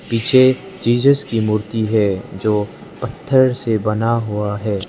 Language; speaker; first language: Hindi; non-native, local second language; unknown